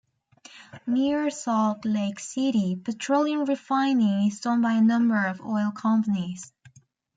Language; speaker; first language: English; native; English